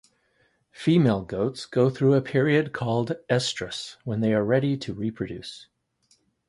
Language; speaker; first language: English; native; English